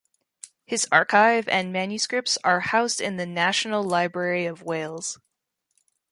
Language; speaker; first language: English; native; English